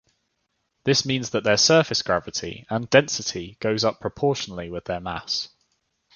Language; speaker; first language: English; native; English